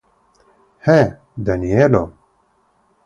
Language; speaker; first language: Esperanto; non-native, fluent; Russian